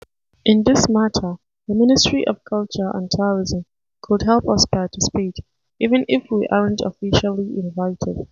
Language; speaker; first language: English; non-native, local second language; Hausa